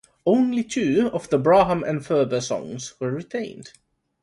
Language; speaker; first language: English; non-native, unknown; Finnish